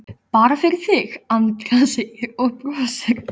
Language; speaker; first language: Icelandic; native; Icelandic